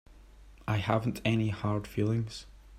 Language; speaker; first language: English; native; English